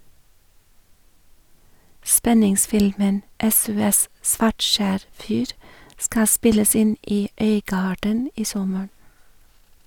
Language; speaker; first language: Norwegian; non-native, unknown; English